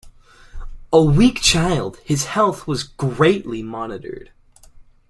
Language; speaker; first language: English; native; English